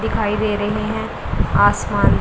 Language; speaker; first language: Hindi; non-native, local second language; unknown